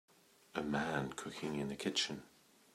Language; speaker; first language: English; native; English